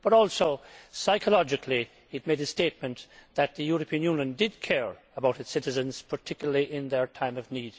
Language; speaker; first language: English; native; English